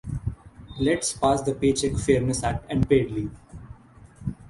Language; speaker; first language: English; non-native, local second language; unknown